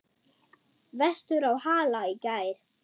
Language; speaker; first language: Icelandic; non-native, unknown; German